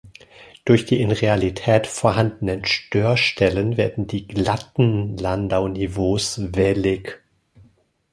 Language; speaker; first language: German; native; German